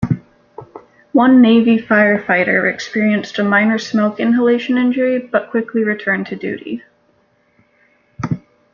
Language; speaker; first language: English; native; English